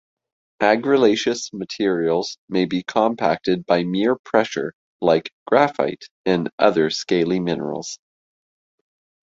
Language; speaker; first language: English; native; English